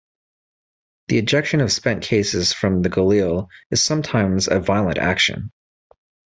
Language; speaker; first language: English; native; English